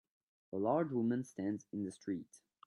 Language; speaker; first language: English; non-native, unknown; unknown